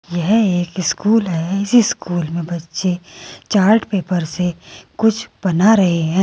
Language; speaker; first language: Hindi; native; Hindi